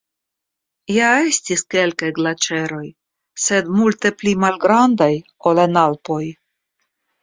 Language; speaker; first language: Esperanto; non-native, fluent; Russian